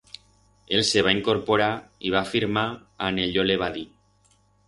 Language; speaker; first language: Aragonese; non-native, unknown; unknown